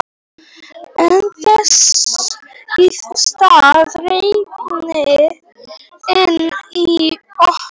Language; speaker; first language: Icelandic; non-native, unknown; Polish